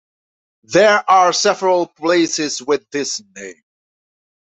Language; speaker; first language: English; non-native, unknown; Dutch